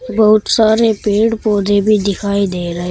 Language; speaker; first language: Hindi; native; Hindi